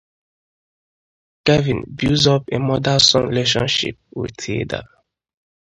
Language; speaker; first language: English; non-native, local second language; Igbo